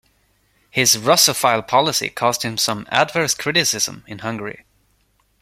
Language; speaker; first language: English; non-native, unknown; Swedish